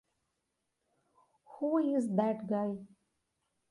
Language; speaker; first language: English; non-native, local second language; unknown